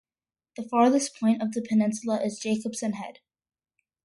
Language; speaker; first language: English; early bilingual, other home language; Malayalam